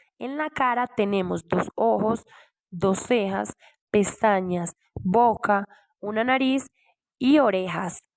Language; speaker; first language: Spanish; non-native, learner; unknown